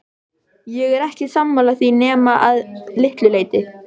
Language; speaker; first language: Icelandic; native; Icelandic